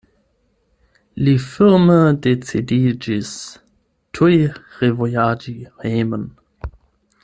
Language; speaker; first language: Esperanto; non-native, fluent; German